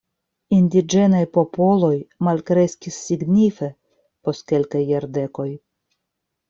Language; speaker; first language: Esperanto; non-native, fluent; Russian